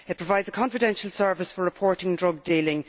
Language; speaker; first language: English; native; English